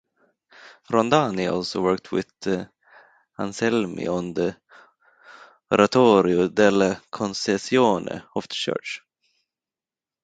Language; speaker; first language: English; non-native, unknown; Swedish